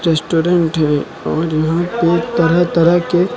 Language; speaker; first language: Hindi; native; Hindi